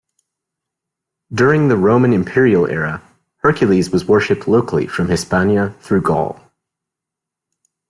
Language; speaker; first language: English; native; English